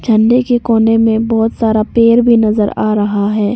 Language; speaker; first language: Hindi; non-native, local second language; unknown